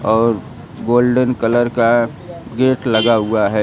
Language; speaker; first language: Hindi; native; Hindi